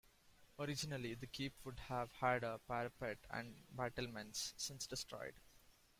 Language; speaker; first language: English; non-native, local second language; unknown